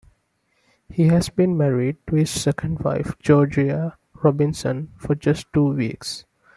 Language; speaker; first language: English; non-native, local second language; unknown